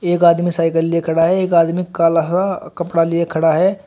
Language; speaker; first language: Hindi; native; Hindi